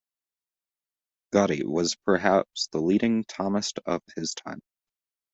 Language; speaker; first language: English; native; English